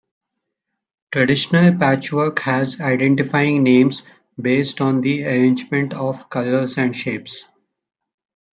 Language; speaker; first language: English; non-native, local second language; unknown